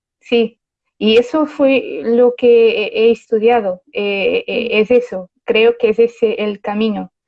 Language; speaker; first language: Spanish; non-native, related language; Portuguese